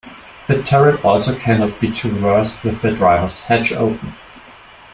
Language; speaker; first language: English; non-native, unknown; German